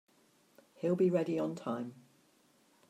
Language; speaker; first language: English; native; English